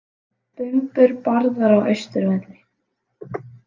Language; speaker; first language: Icelandic; native; Icelandic